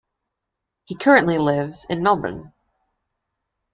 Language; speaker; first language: English; native; English